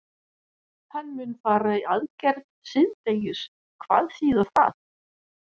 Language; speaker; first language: Icelandic; non-native, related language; Danish